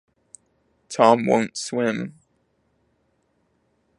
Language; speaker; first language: English; native; English